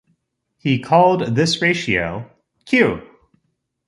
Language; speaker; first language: English; native; English